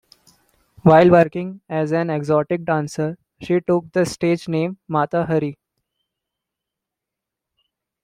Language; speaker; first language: English; non-native, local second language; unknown